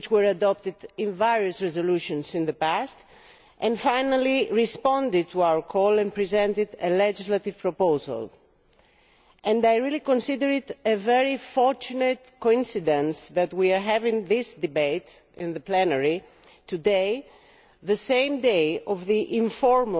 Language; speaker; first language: English; non-native, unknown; Greek